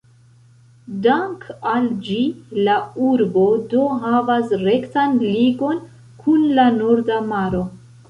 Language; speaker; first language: Esperanto; non-native, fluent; Central Kurdish